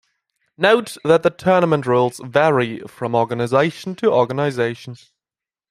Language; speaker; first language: English; native; English